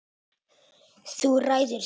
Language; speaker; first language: Icelandic; non-native, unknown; Italian